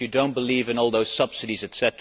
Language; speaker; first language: English; non-native, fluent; Dutch